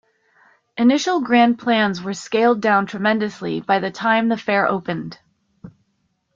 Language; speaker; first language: English; native; English